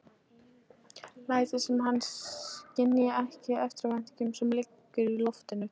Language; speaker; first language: Icelandic; non-native, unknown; Polish